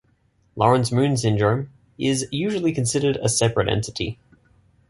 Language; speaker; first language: English; native; English